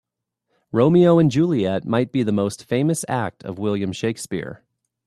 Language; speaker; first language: English; native; English